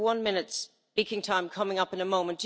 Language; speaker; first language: English; native; English